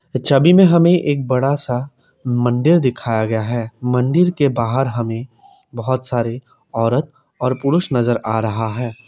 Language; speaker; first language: Hindi; non-native, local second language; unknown